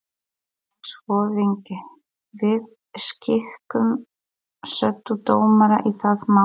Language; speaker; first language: Icelandic; non-native, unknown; Polish